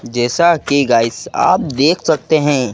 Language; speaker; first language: Hindi; native; Hindi